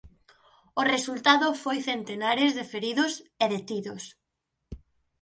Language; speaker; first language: Galician; native; Galician